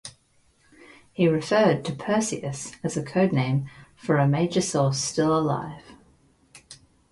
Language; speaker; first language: English; native; English